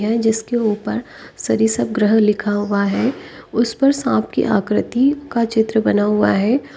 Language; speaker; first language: Hindi; native; Hindi